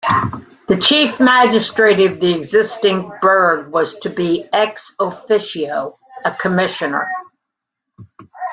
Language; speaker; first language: English; native; English